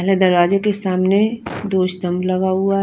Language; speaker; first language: Hindi; non-native, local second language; Punjabi